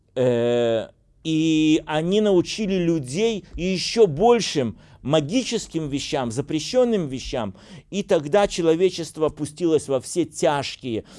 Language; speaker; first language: Russian; native; Russian